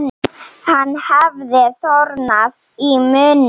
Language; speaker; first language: Icelandic; non-native, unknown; Slovenian